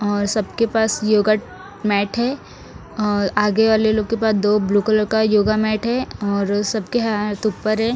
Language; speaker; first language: Hindi; non-native, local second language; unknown